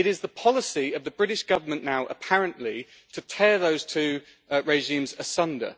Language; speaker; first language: English; native; English